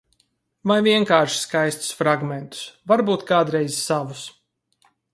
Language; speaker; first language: Latvian; native; Latvian